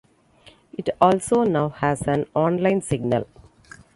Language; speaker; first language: English; non-native, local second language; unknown